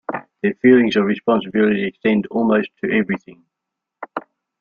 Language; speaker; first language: English; native; English